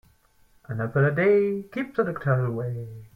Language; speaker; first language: English; non-native, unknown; French